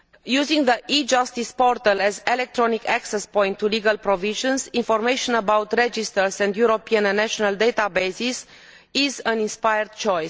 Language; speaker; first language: English; non-native, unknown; Romanian